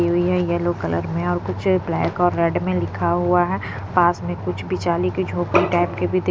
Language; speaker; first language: Hindi; non-native, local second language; Punjabi